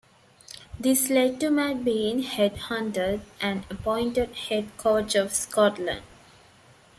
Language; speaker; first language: English; native; English